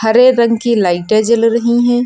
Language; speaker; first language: Hindi; native; Hindi